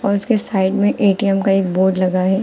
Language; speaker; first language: Hindi; native; Hindi